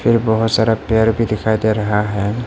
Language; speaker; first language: Hindi; non-native, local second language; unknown